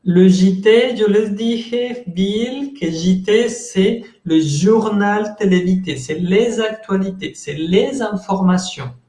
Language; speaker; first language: French; non-native, fluent; Spanish